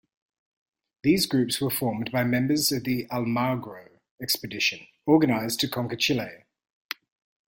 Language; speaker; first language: English; native; English